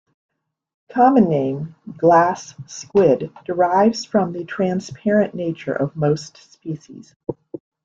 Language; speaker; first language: English; native; English